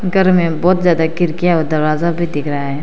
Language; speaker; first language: Hindi; non-native, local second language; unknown